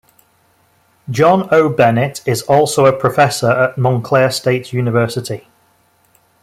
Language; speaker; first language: English; native; English